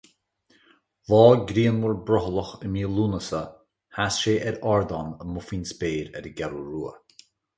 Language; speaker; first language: Irish; native; Irish